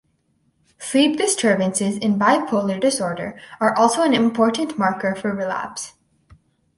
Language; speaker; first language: English; native; English